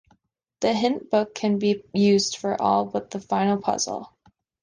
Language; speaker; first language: English; native; English